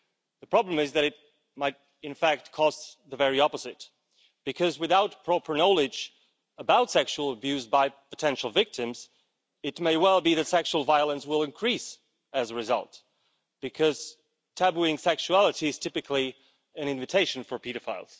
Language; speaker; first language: English; non-native, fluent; Slovak